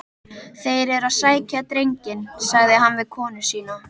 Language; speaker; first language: Icelandic; native; Icelandic